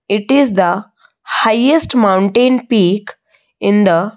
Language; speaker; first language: English; non-native, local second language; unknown